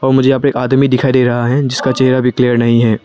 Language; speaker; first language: Hindi; non-native, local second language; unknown